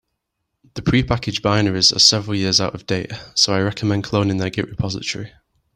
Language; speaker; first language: English; native; English